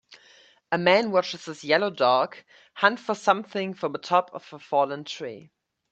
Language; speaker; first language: English; native; English